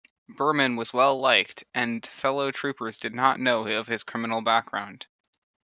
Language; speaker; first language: English; native; English